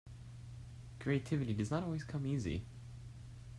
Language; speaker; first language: English; native; English